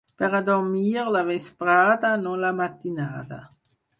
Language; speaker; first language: Catalan; non-native, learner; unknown